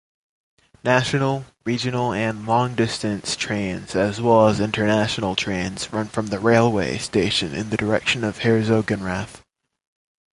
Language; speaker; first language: English; native; English